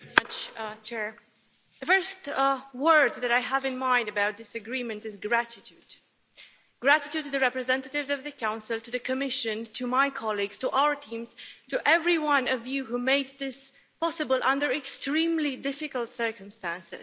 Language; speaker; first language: English; non-native, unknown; Romanian